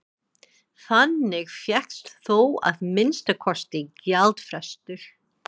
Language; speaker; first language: Icelandic; non-native, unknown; English